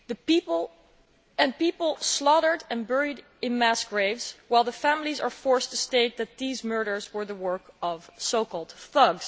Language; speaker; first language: English; non-native, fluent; Dutch